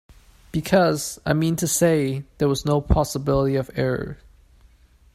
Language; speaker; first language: English; non-native, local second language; Cantonese